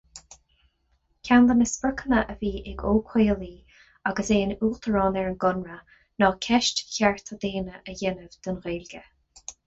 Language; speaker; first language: Irish; non-native, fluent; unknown